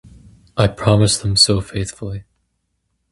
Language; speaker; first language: English; native; English